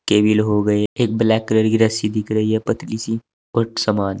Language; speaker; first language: Hindi; native; Hindi